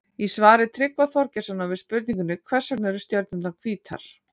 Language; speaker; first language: Icelandic; native; Icelandic